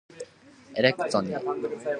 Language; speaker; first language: English; non-native, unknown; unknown